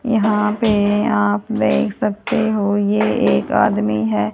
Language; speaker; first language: Hindi; native; Hindi